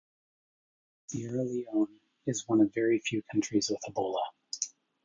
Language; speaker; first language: English; native; English